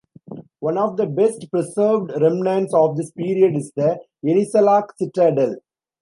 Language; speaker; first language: English; non-native, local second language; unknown